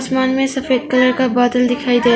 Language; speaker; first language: Hindi; non-native, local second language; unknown